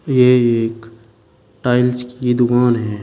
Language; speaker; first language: Hindi; native; Hindi